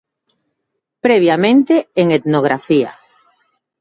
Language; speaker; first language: Galician; native; Galician